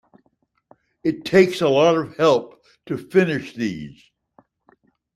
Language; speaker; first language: English; native; English